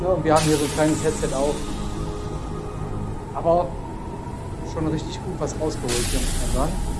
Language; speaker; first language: German; native; German